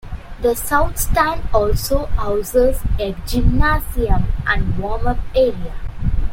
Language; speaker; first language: English; non-native, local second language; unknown